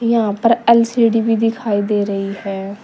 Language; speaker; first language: Hindi; native; Hindi